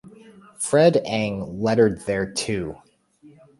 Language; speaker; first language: English; native; English